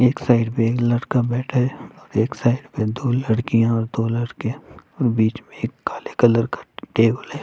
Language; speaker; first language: Hindi; non-native, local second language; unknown